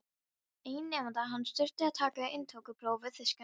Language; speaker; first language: Icelandic; non-native, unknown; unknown